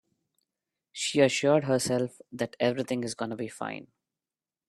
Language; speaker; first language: English; non-native, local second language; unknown